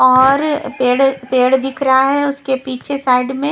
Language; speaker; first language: Hindi; non-native, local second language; Punjabi